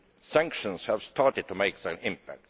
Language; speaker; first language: English; non-native, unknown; Estonian